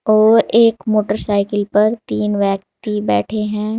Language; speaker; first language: Hindi; native; Hindi